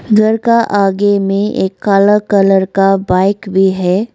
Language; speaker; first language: Hindi; non-native, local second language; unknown